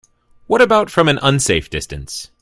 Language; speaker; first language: English; native; English